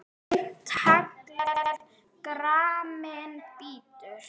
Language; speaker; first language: Icelandic; native; Icelandic